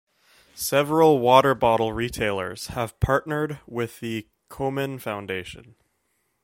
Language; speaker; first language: English; native; English